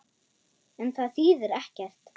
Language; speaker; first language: Icelandic; non-native, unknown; German